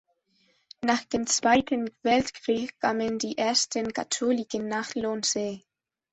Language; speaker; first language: German; non-native, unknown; Spanish